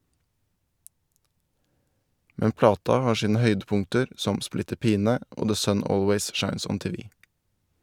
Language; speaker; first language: Norwegian; native; Norwegian